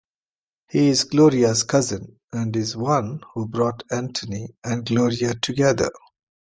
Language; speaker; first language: English; non-native, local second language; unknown